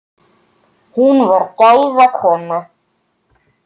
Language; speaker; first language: Icelandic; native; Icelandic